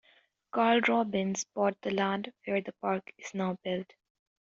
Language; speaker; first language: English; native; English